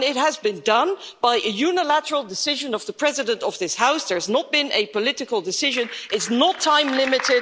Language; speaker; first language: English; non-native, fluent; Dutch